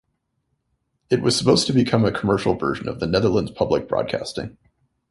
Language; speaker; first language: English; native; English